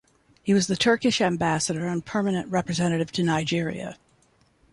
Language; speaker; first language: English; native; English